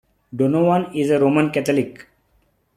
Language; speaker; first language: English; non-native, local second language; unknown